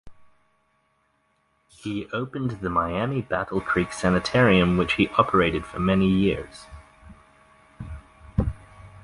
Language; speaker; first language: English; native; English